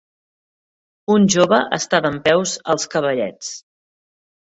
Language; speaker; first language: Catalan; native; Catalan